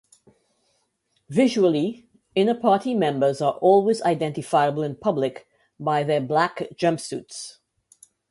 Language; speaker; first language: English; native; English